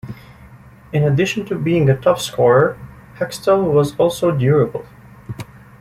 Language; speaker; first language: English; native; English